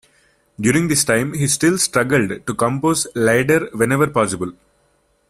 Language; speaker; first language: English; non-native, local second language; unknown